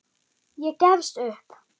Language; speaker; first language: Icelandic; non-native, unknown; German